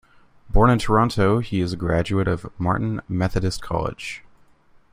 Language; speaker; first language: English; native; English